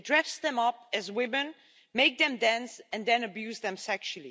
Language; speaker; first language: English; non-native, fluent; Dutch